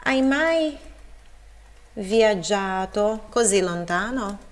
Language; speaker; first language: Italian; non-native, fluent; Portuguese